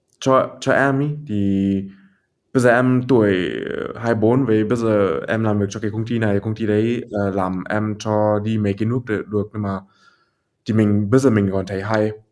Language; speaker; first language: Vietnamese; early bilingual, heritage; Vietnamese